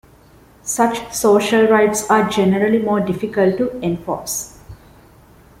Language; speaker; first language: English; non-native, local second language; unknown